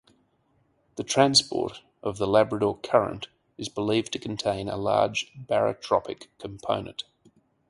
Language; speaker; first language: English; native; English